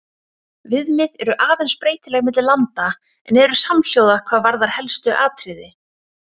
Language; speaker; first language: Icelandic; native; Icelandic